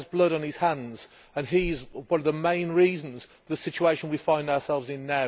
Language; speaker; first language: English; native; English